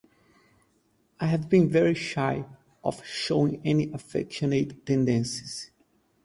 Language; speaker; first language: English; native; English